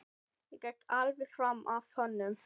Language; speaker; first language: Icelandic; non-native, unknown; Filipino